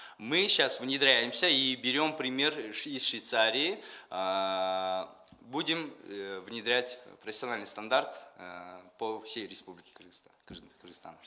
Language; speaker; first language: Russian; non-native, local second language; Kyrgyz